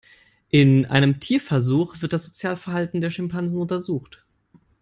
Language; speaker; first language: English; non-native, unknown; German